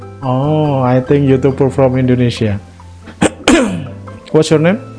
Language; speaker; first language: English; non-native, learner; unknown